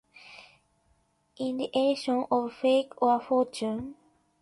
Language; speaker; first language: English; non-native, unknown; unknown